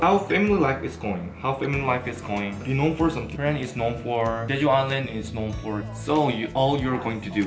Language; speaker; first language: English; non-native, learner; Korean